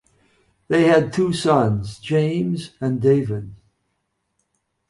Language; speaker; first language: English; native; English